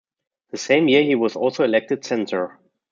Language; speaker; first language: English; non-native, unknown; German